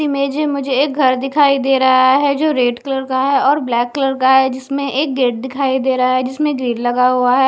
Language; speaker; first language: Hindi; non-native, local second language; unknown